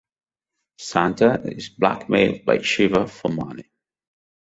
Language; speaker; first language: English; non-native, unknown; Catalan